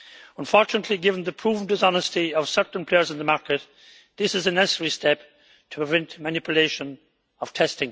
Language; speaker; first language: English; native; English